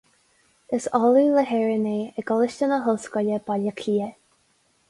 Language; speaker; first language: Irish; non-native, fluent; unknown